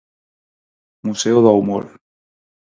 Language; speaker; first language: Galician; non-native, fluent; Spanish